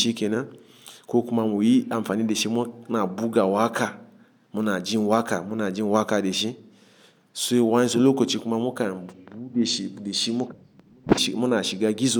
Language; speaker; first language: Hausa; non-native, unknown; Igbo